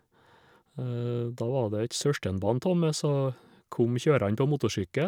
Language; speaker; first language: Norwegian; native; Norwegian